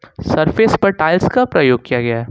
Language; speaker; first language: Hindi; native; Hindi